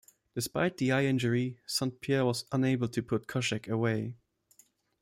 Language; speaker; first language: English; non-native, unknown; German